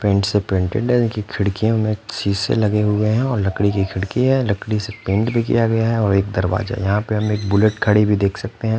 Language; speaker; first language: Hindi; non-native, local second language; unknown